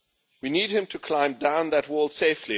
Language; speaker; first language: English; non-native, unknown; German